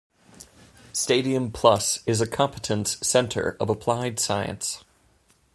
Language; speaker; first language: English; native; English